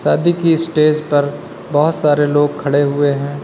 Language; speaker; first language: Hindi; native; Hindi